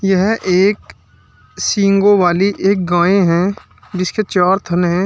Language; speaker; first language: Hindi; native; Hindi